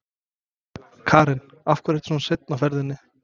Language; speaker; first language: Icelandic; non-native, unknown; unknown